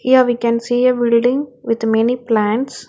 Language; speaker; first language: English; non-native, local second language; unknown